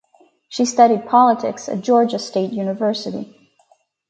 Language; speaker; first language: English; native; English